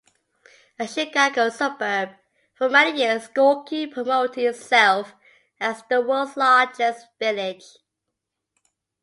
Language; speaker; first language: English; native; English